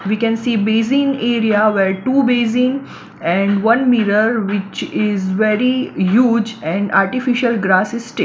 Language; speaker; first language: English; non-native, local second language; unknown